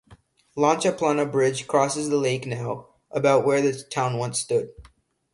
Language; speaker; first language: English; native; English